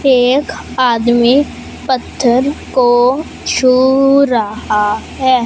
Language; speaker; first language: Hindi; non-native, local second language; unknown